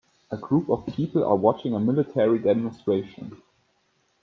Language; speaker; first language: English; native; English